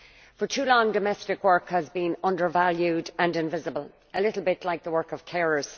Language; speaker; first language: English; native; English